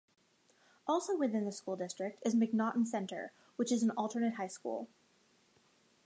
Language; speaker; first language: English; native; English